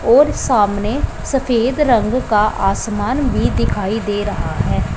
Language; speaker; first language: Hindi; non-native, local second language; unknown